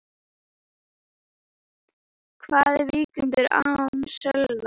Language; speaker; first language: Icelandic; native; Icelandic